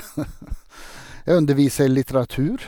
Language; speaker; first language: Norwegian; non-native, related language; Swedish